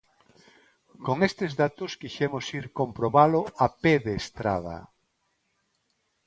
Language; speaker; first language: Galician; non-native, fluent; Spanish